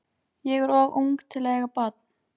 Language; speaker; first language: Icelandic; native; Icelandic